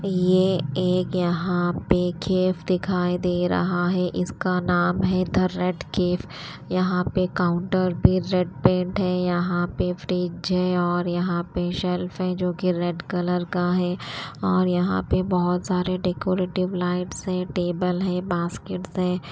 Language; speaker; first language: Hindi; native; Hindi